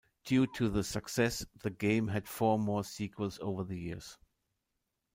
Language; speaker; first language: English; non-native, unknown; German